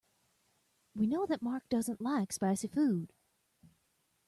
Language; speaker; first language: English; native; English